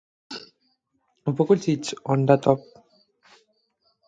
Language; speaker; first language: English; native; English